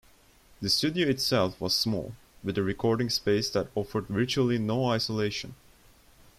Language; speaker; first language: English; non-native, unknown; Turkish